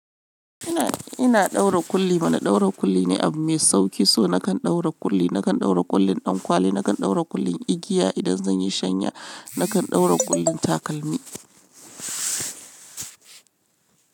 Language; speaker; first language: Hausa; non-native, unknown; Yoruba